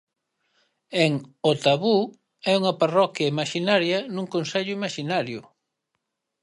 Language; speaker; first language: Galician; native; Galician